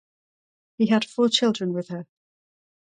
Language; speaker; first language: English; native; English